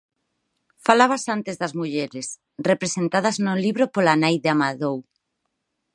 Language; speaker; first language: Galician; non-native, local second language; Spanish